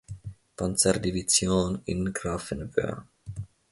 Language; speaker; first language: German; non-native, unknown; Finnish